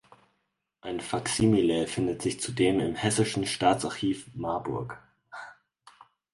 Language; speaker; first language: German; native; German